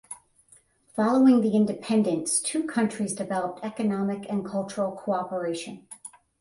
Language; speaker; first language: English; native; English